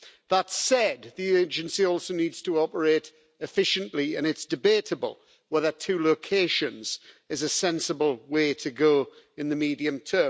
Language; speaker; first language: English; native; English